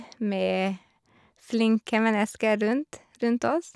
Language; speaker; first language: Norwegian; non-native, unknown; Hungarian